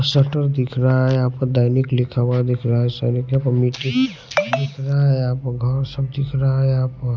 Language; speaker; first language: Hindi; non-native, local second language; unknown